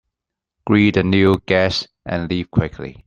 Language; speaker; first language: English; non-native, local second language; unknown